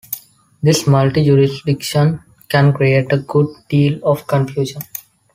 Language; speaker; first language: English; non-native, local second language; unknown